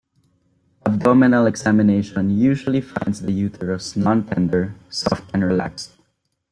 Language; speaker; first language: English; non-native, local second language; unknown